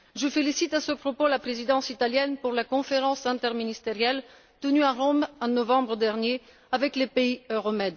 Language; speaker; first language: French; non-native, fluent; Bulgarian